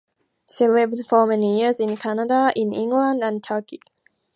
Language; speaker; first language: English; native; English